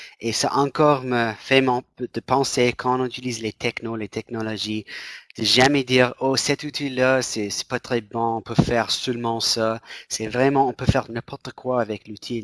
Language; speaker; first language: French; non-native, fluent; English